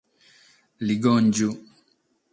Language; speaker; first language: Sardinian; non-native, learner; Catalan